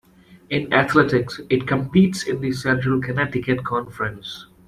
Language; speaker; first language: English; non-native, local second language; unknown